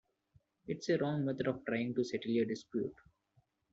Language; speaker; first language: English; non-native, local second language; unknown